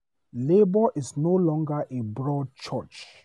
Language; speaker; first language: English; non-native, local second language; Hausa